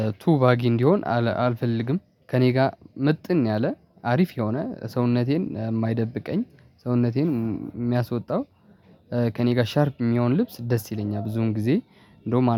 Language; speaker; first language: Amharic; non-native, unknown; Tigrinya